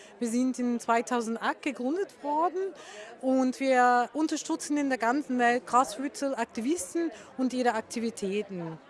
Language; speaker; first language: German; non-native, fluent; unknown